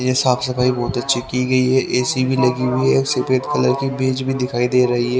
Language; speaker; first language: Hindi; native; Hindi